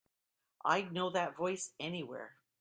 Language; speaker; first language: English; native; English